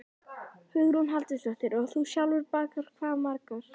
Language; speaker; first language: Icelandic; native; Icelandic